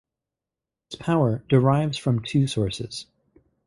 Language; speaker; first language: English; native; English